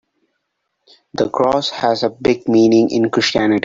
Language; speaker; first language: English; non-native, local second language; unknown